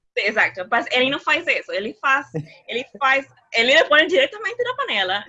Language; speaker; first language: Portuguese; non-native, related language; Spanish